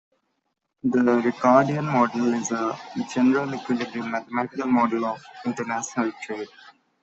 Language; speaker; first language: English; non-native, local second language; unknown